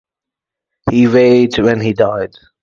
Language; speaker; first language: English; native; English